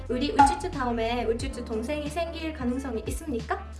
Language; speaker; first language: Korean; non-native, fluent; Japanese